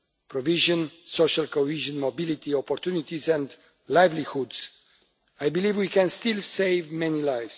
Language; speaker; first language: English; non-native, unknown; Romanian